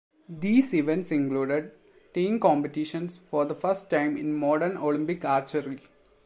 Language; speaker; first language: English; non-native, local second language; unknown